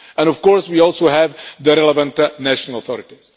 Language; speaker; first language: English; non-native, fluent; Czech